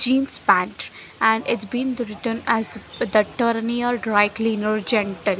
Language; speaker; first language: English; non-native, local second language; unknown